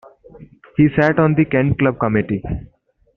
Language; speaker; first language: English; non-native, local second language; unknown